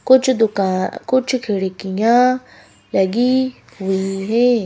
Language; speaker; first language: Hindi; native; Hindi